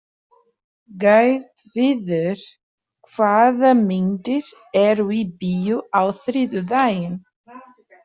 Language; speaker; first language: Icelandic; non-native, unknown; Portuguese